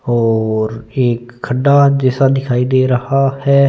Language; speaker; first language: Hindi; non-native, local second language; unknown